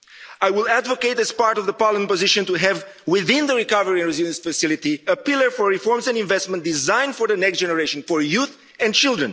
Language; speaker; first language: English; non-native, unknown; Romanian